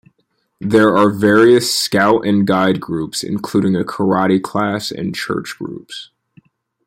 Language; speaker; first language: English; native; English